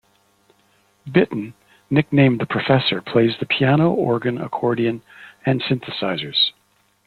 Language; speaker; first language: English; native; English